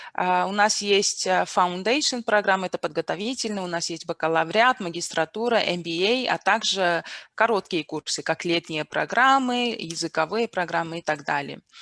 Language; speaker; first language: Russian; non-native, local second language; Armenian